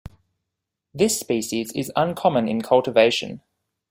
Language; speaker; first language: English; native; English